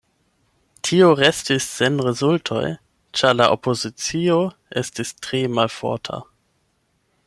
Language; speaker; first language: Esperanto; non-native, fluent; German